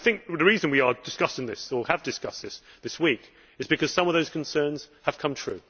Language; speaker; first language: English; native; English